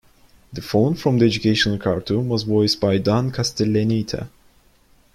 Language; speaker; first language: English; non-native, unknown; Turkish